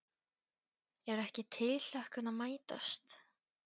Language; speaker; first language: Icelandic; non-native, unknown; Polish